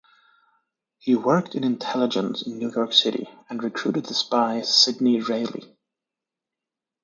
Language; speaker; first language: English; native; English